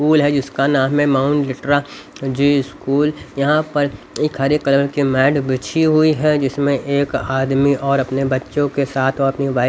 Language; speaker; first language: Hindi; native; Hindi